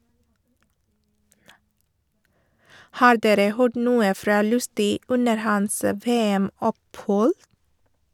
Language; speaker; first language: Norwegian; non-native, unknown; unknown